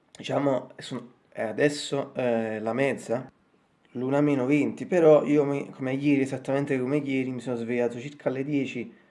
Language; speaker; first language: Italian; native; Italian